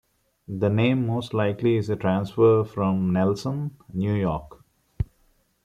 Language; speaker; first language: English; non-native, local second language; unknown